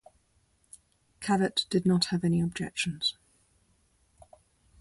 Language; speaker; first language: English; native; English